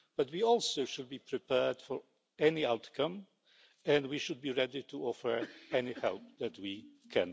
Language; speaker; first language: English; non-native, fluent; Polish